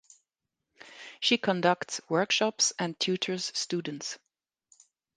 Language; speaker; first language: English; non-native, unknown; German